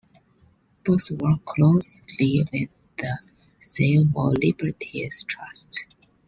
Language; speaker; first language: English; non-native, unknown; Chinese